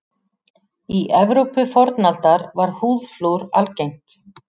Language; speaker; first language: Icelandic; native; Icelandic